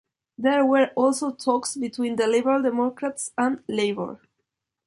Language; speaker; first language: English; non-native, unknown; Spanish